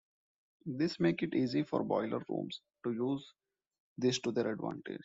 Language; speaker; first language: English; non-native, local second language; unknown